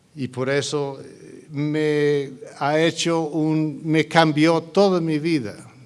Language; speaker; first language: Spanish; non-native, fluent; English